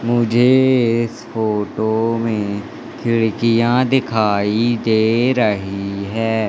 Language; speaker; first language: Hindi; native; Hindi